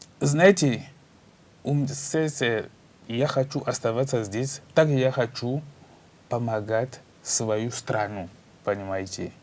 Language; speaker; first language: Russian; non-native, learner; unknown